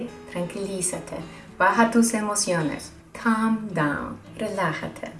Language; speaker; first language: Spanish; native; Spanish